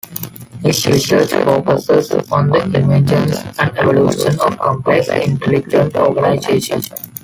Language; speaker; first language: English; non-native, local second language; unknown